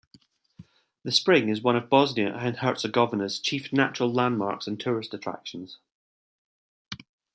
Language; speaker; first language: English; native; English